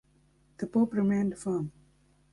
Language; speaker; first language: English; native; English